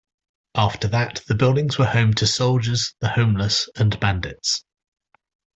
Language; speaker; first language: English; native; English